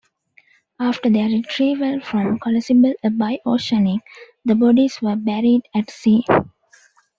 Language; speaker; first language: English; non-native, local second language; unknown